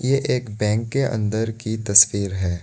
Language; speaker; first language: Hindi; non-native, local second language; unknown